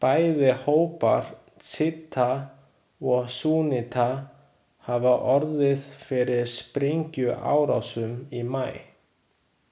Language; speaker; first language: Icelandic; non-native, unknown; Chinese